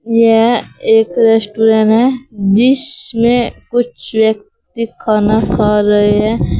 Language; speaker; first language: Hindi; native; Hindi